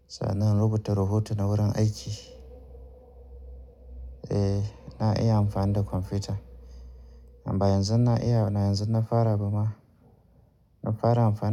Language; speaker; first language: Hausa; native; Hausa